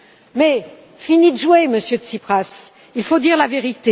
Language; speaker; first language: French; native; French